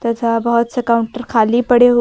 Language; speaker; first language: Hindi; native; Hindi